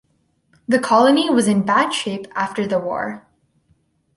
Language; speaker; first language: English; native; English